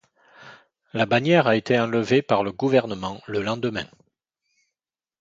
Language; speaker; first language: French; native; French